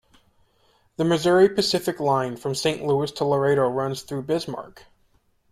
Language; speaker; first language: English; native; English